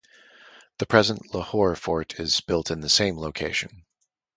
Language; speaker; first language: English; native; English